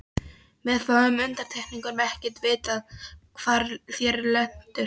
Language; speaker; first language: Icelandic; non-native, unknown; Polish